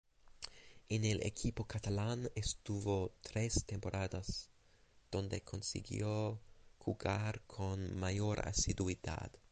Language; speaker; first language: Spanish; non-native, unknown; English